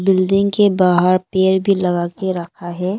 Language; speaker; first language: Hindi; non-native, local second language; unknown